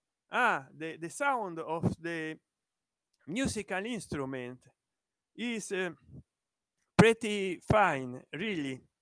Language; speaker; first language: English; non-native, learner; Italian